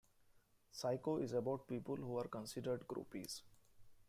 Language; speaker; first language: English; non-native, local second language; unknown